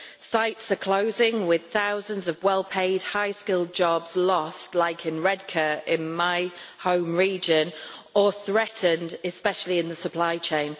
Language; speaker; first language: English; native; English